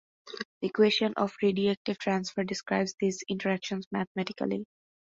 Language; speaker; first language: English; non-native, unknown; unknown